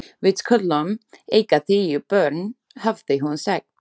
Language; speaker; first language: Icelandic; non-native, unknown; Slovak